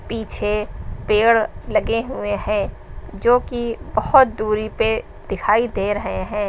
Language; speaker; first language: Hindi; native; Hindi